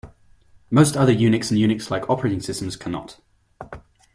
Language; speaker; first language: English; non-native, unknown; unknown